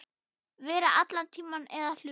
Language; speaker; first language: Icelandic; non-native, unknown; German